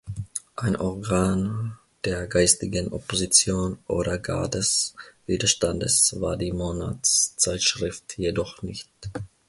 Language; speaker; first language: German; non-native, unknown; Finnish